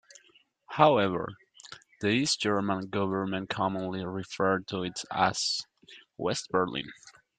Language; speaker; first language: English; non-native, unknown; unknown